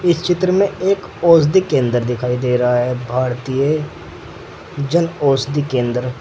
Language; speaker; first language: Hindi; native; Hindi